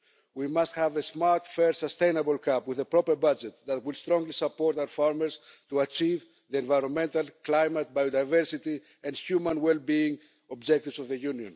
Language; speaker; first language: English; non-native, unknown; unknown